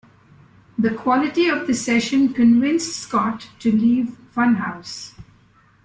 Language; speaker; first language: English; non-native, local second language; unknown